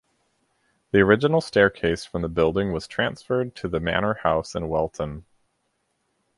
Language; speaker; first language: English; native; English